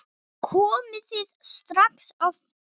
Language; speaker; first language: Icelandic; non-native, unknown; English